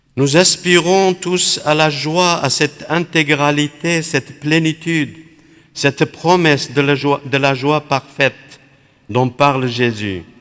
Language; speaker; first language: French; non-native, fluent; Aramaic